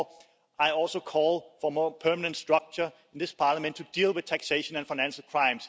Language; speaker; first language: English; non-native, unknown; Danish